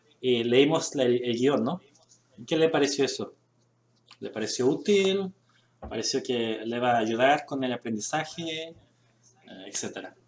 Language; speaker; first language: Spanish; early bilingual, other home language; Korean